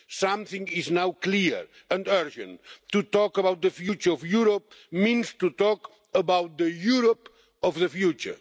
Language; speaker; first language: English; non-native, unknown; Catalan